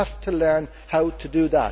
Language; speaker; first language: English; native; English